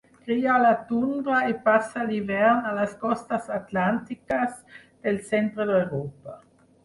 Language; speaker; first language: Catalan; non-native, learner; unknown